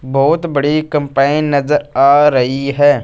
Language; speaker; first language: Hindi; non-native, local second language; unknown